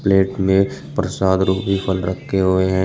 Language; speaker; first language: Hindi; native; Hindi